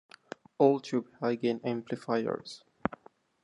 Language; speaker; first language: English; non-native, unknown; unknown